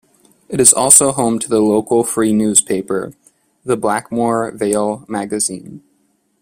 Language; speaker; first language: English; native; English